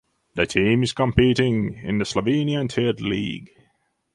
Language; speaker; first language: English; non-native, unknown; Latvian